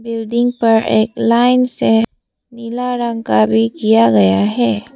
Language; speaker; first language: Hindi; non-native, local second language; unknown